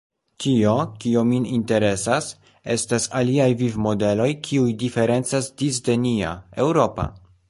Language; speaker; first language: Esperanto; non-native, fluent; Polish